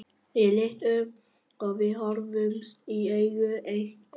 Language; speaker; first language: Icelandic; non-native, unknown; Vietnamese